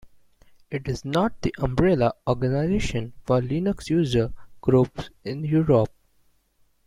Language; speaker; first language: English; non-native, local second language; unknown